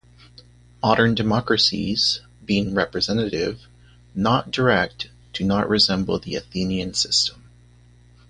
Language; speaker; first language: English; native; English